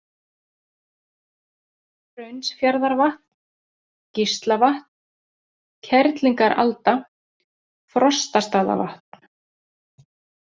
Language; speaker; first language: Icelandic; native; Icelandic